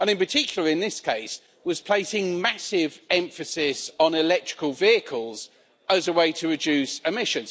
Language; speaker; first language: English; native; English